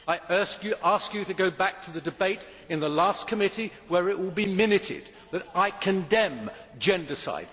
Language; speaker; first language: English; native; English